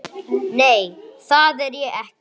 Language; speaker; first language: Icelandic; non-native, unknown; English